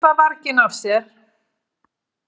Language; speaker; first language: Icelandic; native; Icelandic